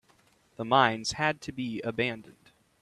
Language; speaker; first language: English; native; English